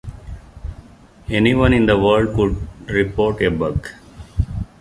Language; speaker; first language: English; non-native, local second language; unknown